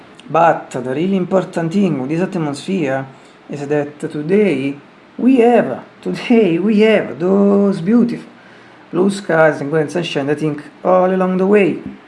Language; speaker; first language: English; non-native, learner; Italian